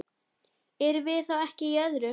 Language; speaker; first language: Icelandic; native; Icelandic